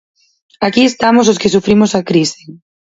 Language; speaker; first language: Galician; native; Galician